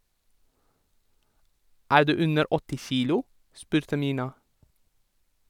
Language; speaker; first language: Norwegian; non-native, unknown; Persian